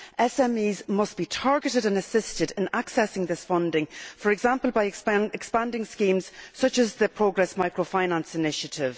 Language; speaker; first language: English; native; English